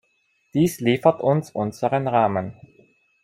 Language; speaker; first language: German; non-native, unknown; Italian